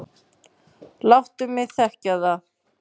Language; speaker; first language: Icelandic; native; Icelandic